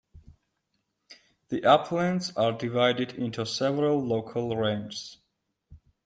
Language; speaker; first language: English; non-native, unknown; Georgian